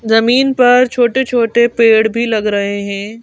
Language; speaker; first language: Hindi; native; Hindi